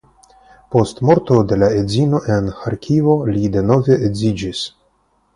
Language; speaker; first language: Esperanto; non-native, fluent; Russian